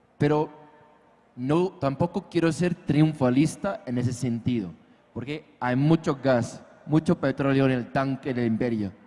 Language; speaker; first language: Spanish; non-native, fluent; English